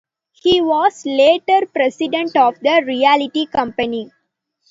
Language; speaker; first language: English; non-native, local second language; Tamil